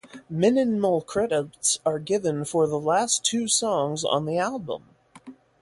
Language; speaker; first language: English; native; English